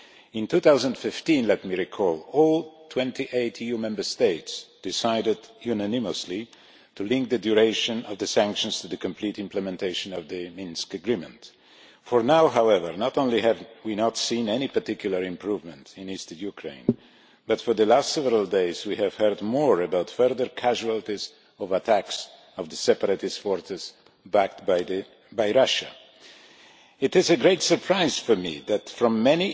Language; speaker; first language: English; non-native, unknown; Polish